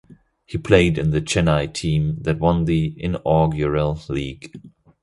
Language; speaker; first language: English; non-native, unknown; German